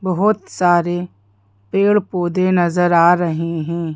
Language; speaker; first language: Hindi; native; Hindi